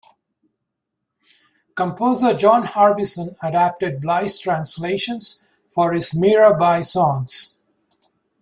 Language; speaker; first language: English; native; English